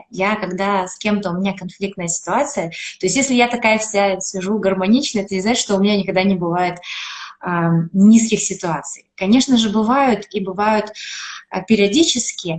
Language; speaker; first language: Russian; native; Russian